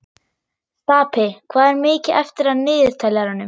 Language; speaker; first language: Icelandic; non-native, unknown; German